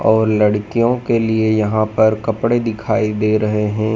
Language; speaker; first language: Hindi; native; Hindi